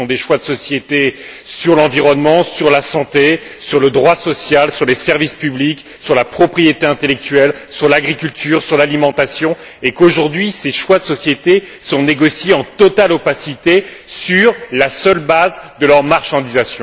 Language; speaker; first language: French; native; French